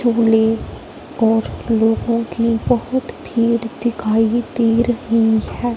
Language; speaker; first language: Hindi; non-native, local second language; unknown